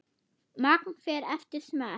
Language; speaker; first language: Icelandic; non-native, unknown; German